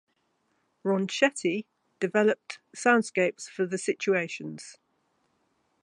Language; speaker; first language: English; native; English